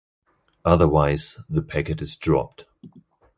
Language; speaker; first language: English; non-native, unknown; German